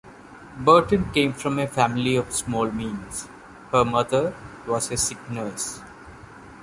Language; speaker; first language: English; non-native, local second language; Malayalam